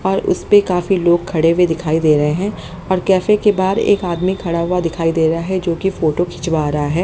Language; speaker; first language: Hindi; native; Hindi